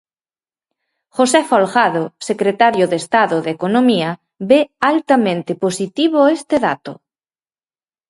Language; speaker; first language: Galician; native; Galician